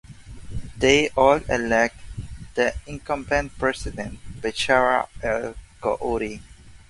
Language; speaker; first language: English; non-native, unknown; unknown